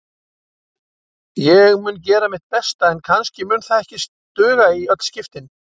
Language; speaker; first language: Icelandic; native; Icelandic